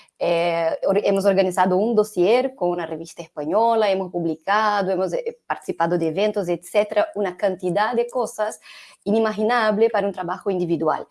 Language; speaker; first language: Spanish; non-native, related language; Portuguese